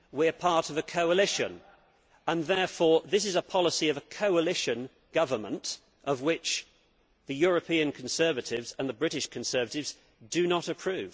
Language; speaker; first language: English; native; English